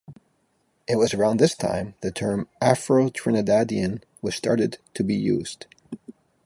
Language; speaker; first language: English; native; English